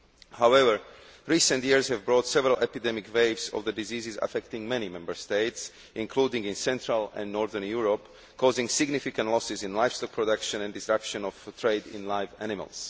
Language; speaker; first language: English; non-native, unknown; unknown